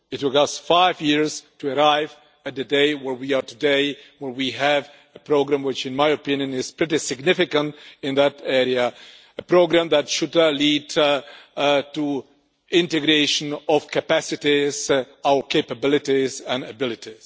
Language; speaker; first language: English; non-native, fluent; Czech